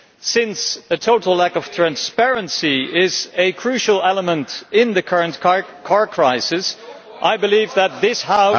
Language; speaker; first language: English; non-native, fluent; Dutch